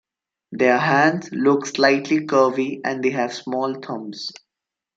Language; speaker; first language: English; non-native, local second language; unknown